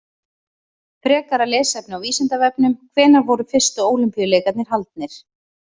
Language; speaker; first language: Icelandic; native; Icelandic